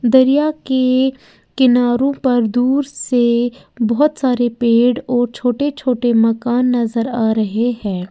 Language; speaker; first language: Hindi; native; Hindi